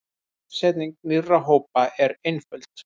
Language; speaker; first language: Icelandic; native; Icelandic